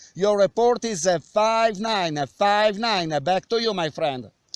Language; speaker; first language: English; non-native, learner; Italian